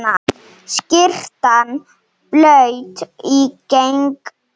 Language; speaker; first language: Icelandic; non-native, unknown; Slovenian